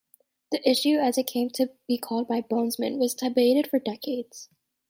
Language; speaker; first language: English; native; English